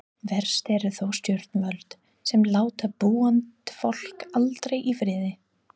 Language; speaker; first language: Icelandic; non-native, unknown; English